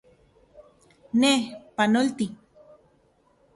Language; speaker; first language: Central Puebla Nahuatl; non-native, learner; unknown